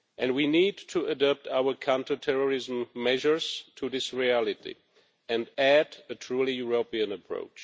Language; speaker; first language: English; non-native, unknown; Czech